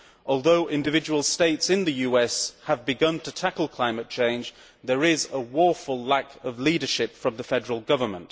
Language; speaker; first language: English; native; English